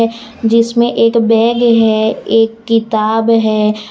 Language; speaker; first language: Hindi; non-native, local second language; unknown